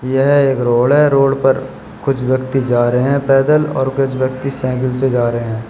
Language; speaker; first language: Hindi; native; Hindi